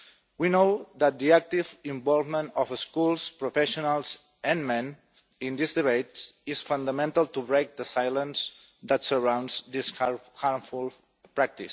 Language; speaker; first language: English; non-native, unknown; Catalan